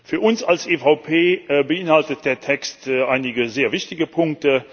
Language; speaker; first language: German; non-native, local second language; Luxembourgish